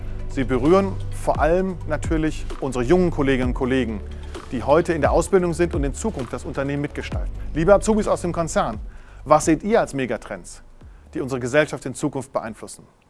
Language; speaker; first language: German; native; German